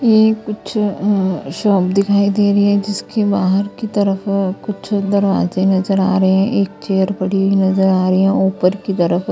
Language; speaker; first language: Hindi; non-native, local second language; Punjabi